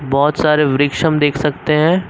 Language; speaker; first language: Hindi; native; Hindi